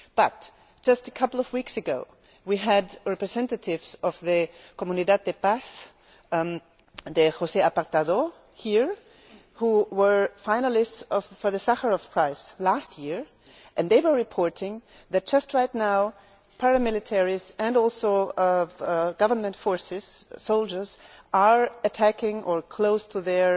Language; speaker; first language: English; non-native, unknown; German